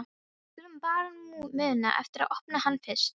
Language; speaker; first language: Icelandic; non-native, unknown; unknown